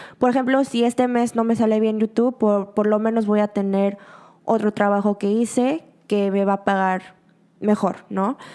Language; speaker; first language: Spanish; native; Spanish